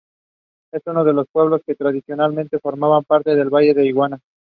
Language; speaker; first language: English; non-native, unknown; Spanish